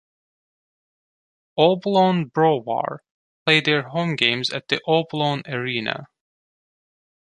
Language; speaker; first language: English; non-native, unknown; Turkish